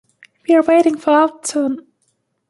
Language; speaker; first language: English; native; English